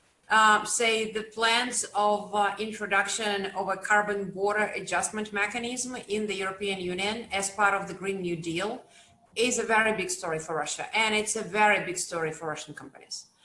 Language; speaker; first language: English; non-native, fluent; Russian